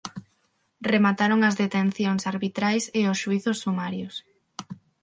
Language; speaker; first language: Galician; non-native, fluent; Spanish